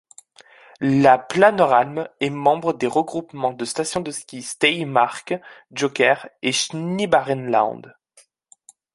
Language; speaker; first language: French; native; French